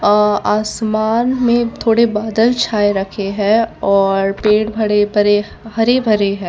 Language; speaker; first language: Hindi; non-native, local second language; Gujarati